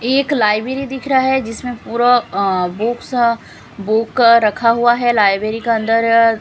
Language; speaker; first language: Hindi; non-native, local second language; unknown